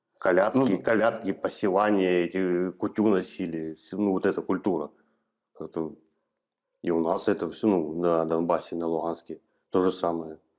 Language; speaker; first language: Russian; native; Russian